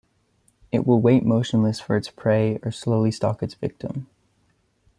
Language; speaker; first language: English; native; English